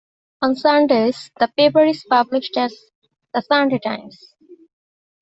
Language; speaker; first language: English; native; English